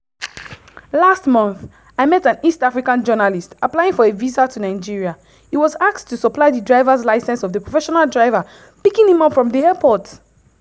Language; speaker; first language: English; non-native, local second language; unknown